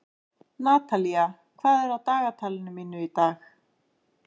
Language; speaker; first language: Icelandic; native; Icelandic